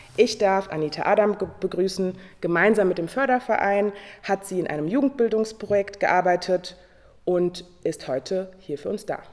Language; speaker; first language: German; native; German